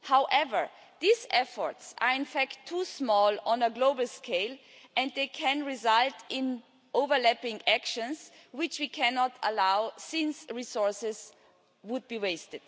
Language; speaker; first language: English; non-native, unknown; German